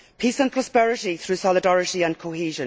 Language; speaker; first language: English; native; English